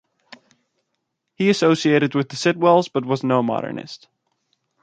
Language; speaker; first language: English; native; English